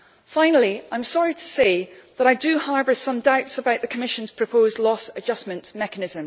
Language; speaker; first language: English; native; English